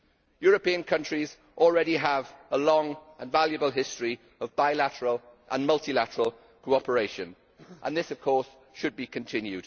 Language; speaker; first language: English; native; English